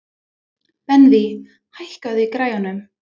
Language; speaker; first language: Icelandic; non-native, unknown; English